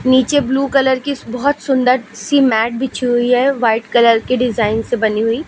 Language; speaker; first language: Hindi; native; Hindi